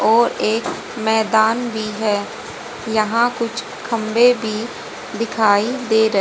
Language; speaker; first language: Hindi; native; Hindi